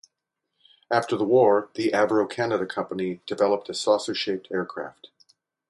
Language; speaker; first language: English; native; English